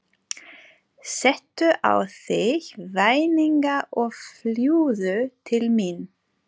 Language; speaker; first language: Icelandic; non-native, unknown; German